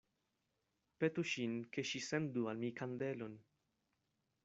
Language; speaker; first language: Esperanto; non-native, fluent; Spanish